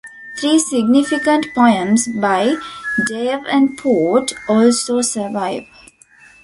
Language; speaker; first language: English; non-native, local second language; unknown